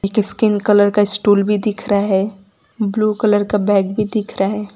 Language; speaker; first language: Hindi; non-native, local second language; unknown